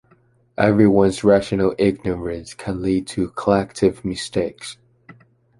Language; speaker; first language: English; non-native, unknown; Chinese